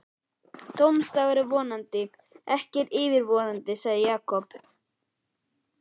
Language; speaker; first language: Icelandic; native; Icelandic